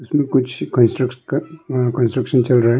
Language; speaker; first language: Hindi; early bilingual, other home language; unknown